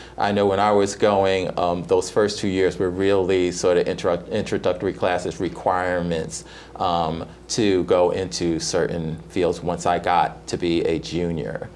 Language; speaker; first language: English; native; English